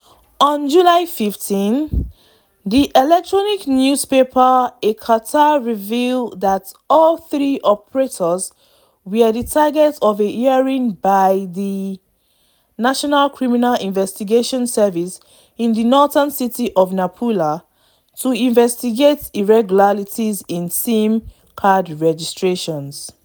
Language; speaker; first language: English; non-native, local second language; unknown